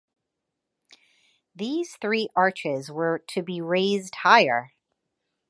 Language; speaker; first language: English; native; English